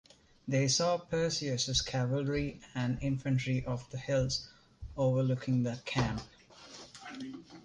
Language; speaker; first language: English; non-native, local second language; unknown